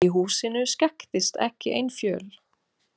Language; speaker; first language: Icelandic; non-native, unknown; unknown